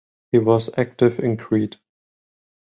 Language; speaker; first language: English; non-native, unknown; German